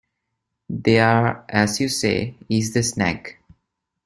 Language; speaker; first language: English; non-native, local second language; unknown